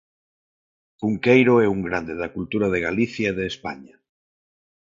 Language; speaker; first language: Galician; non-native, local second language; Spanish